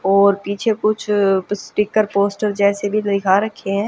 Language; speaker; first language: Hindi; native; Hindi